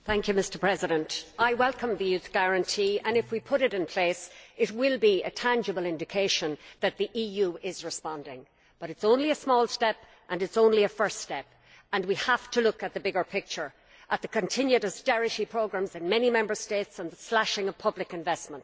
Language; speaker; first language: English; native; English